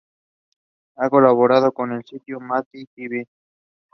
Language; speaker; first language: English; non-native, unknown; Spanish